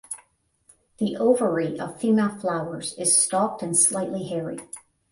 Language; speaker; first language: English; native; English